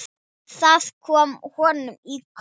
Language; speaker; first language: Icelandic; non-native, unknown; Thai